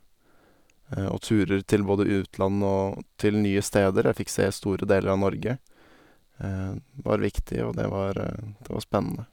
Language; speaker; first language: Norwegian; native; Norwegian